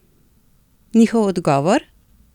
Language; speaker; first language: Slovenian; native; Slovenian